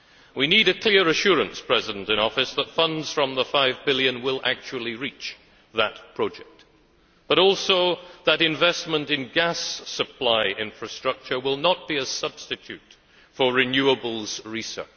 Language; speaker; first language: English; native; English